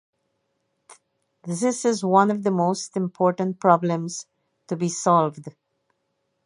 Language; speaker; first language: English; native; English